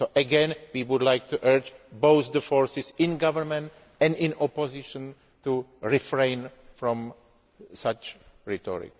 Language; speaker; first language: English; non-native, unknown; Greek